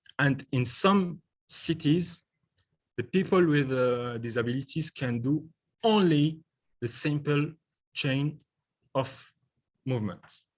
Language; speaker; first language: English; non-native, learner; French